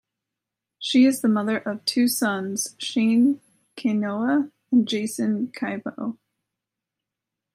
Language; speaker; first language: English; native; English